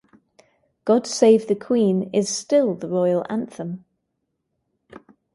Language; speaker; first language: English; native; English